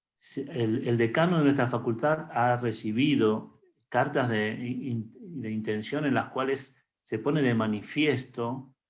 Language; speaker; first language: Spanish; native; Spanish